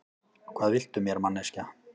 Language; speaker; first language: Icelandic; native; Icelandic